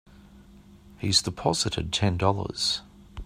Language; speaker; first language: English; native; English